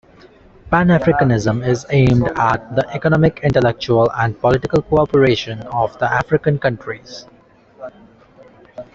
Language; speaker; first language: English; non-native, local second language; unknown